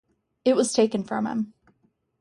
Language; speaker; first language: English; native; English